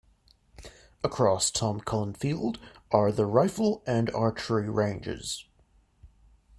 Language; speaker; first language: English; native; English